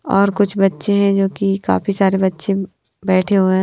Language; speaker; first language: Hindi; non-native, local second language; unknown